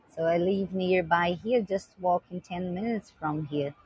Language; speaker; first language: English; non-native, fluent; Portuguese